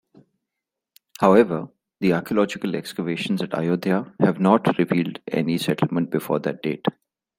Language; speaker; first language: English; non-native, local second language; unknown